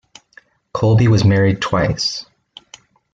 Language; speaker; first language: English; native; English